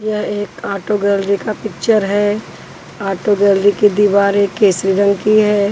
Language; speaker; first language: Hindi; non-native, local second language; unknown